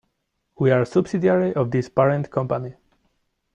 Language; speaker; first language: English; non-native, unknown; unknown